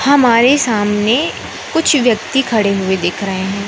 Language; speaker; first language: Hindi; native; Hindi